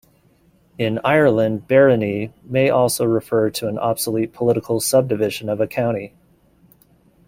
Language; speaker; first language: English; native; English